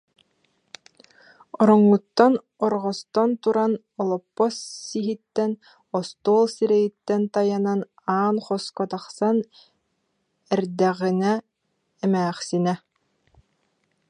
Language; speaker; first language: Yakut; native; Yakut